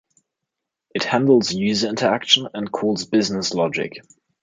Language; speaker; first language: English; non-native, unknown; German